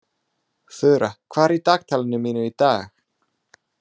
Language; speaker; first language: Icelandic; non-native, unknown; English